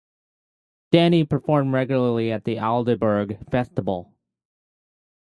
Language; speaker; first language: English; native; English